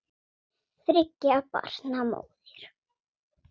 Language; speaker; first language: Icelandic; non-native, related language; Swedish